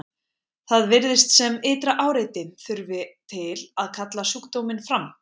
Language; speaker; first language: Icelandic; native; Icelandic